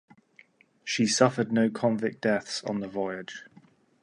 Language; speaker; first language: English; native; English